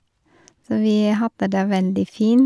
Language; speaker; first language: Norwegian; non-native, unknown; Vietnamese